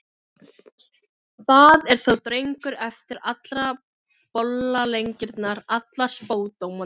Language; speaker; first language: Icelandic; non-native, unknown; Filipino